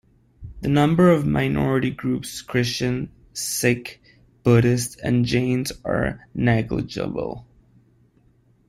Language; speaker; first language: English; non-native, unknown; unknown